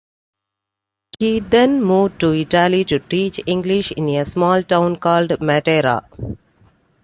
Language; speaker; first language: English; non-native, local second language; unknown